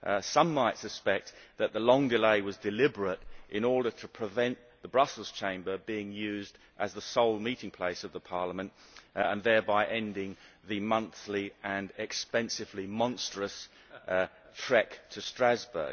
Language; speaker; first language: English; native; English